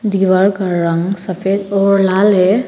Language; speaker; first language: Hindi; non-native, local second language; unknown